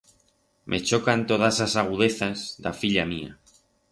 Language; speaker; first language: Aragonese; non-native, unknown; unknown